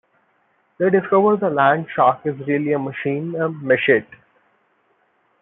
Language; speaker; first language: English; non-native, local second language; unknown